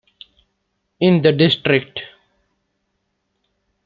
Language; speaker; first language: English; non-native, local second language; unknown